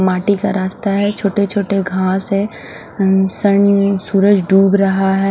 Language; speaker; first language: Hindi; non-native, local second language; Punjabi